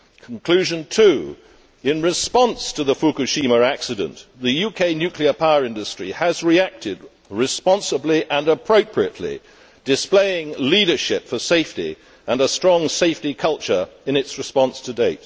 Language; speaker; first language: English; native; English